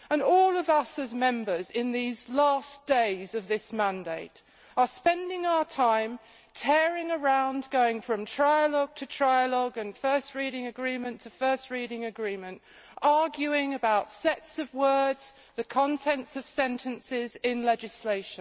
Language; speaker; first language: English; native; English